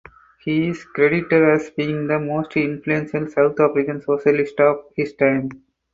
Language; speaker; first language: English; non-native, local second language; Tamil